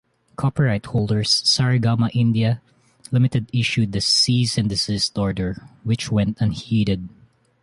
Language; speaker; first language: English; non-native, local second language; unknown